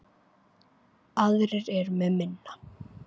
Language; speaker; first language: Icelandic; native; Icelandic